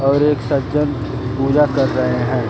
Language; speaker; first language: Hindi; native; Hindi